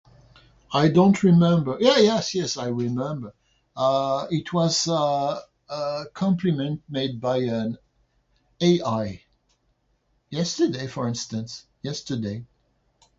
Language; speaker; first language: English; non-native, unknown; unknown